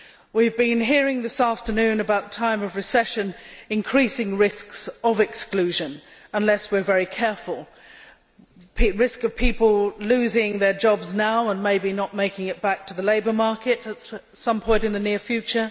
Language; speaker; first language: English; native; English